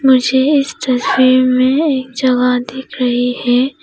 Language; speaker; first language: Hindi; non-native, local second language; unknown